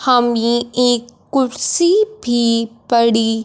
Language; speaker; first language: Hindi; non-native, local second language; Punjabi